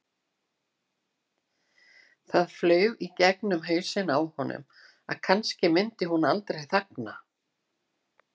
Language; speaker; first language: Icelandic; native; Icelandic